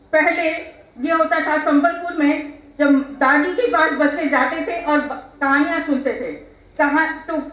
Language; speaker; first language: Hindi; non-native, local second language; Odia